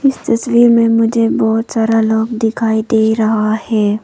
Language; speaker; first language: Hindi; non-native, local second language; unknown